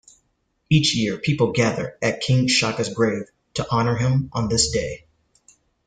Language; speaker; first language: English; native; English